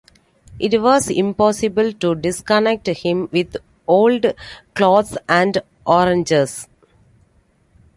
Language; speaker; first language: English; non-native, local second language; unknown